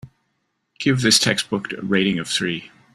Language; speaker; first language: English; native; English